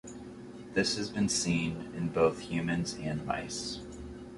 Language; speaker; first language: English; native; English